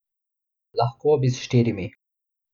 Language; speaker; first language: Slovenian; non-native, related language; Bosnian